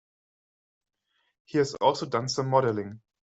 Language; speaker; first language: English; non-native, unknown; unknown